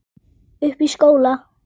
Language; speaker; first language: Icelandic; native; Icelandic